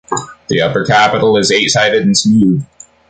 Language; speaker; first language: English; native; English